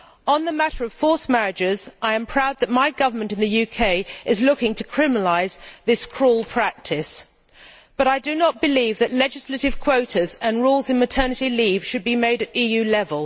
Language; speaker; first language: English; native; English